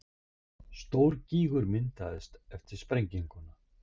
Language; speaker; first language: Icelandic; native; Icelandic